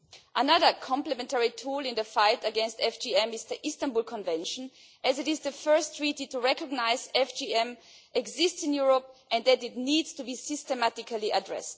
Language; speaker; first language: English; non-native, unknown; German